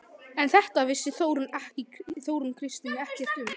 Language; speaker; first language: Icelandic; native; Icelandic